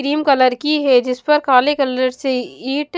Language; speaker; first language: Hindi; non-native, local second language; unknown